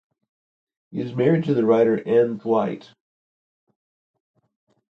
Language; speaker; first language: English; native; English